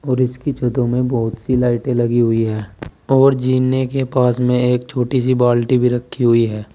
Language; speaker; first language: Hindi; native; Hindi